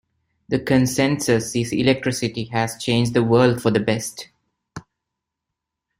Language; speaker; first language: English; non-native, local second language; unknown